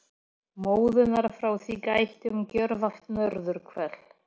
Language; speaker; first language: Icelandic; non-native, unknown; Polish